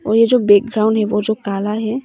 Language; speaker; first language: Hindi; early bilingual, other home language; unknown